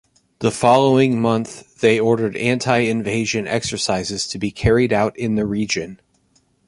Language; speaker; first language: English; native; English